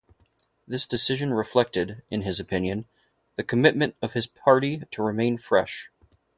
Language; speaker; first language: English; native; English